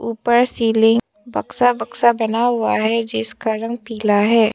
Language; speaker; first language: Hindi; non-native, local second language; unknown